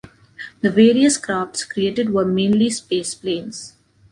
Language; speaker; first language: English; non-native, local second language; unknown